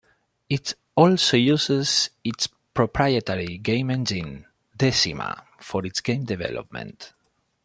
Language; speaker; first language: English; non-native, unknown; Spanish